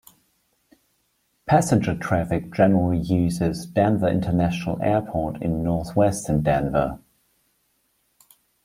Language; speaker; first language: English; non-native, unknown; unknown